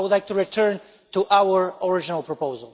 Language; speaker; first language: English; non-native, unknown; Polish